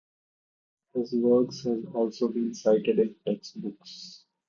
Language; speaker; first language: English; non-native, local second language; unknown